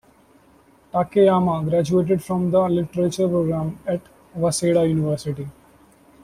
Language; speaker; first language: English; non-native, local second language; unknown